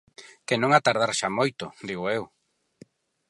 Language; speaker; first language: Galician; non-native, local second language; Spanish